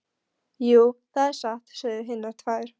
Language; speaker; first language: Icelandic; non-native, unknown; Polish